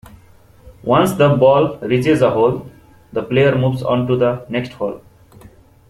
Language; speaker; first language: English; non-native, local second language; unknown